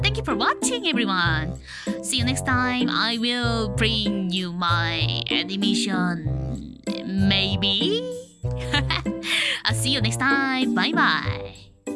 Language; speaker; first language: English; non-native, learner; Korean